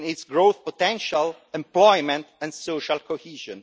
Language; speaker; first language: English; non-native, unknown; Italian